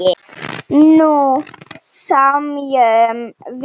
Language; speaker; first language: Icelandic; non-native, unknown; Slovenian